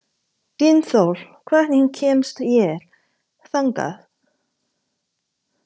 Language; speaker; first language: Icelandic; non-native, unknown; Chinese